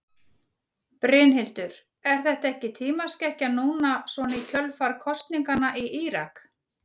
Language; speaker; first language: Icelandic; native; Icelandic